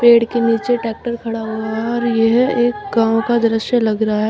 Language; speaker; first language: Hindi; native; Hindi